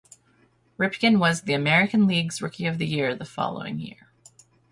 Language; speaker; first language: English; native; English